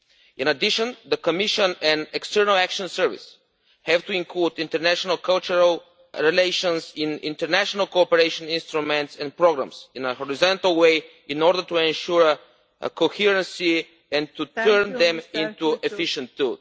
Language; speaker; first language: English; non-native, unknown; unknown